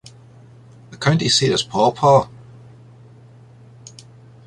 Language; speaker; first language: English; native; English